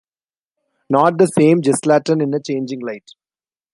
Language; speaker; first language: English; non-native, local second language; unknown